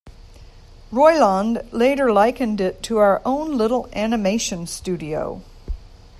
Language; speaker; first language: English; native; English